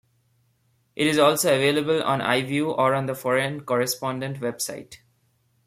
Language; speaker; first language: English; non-native, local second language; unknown